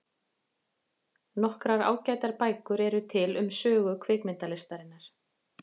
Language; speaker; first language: Icelandic; native; Icelandic